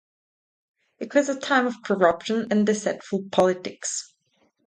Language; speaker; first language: English; non-native, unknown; Italian